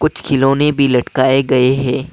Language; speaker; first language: Hindi; non-native, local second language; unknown